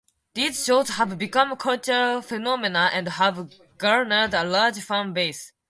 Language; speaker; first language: English; non-native, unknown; Japanese